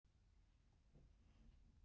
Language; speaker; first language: Icelandic; non-native, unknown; German